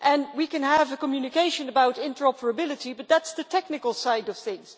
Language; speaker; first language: English; non-native, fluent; Dutch